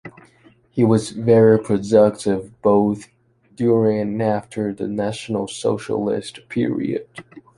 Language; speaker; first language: English; non-native, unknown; Chinese